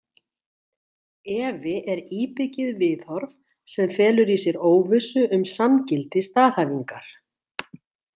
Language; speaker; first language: Icelandic; native; Icelandic